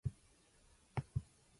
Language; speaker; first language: English; non-native, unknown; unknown